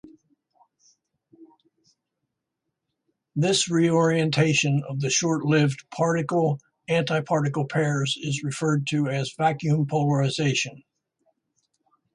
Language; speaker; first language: English; native; English